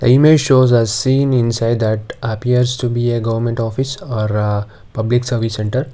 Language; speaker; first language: English; non-native, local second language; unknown